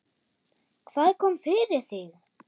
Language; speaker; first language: Icelandic; non-native, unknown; German